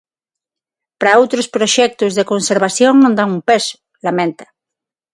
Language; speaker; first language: Galician; non-native, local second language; Spanish